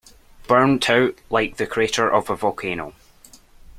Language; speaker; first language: English; native; English